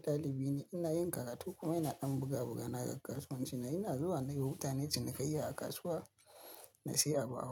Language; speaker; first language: Hausa; native; Hausa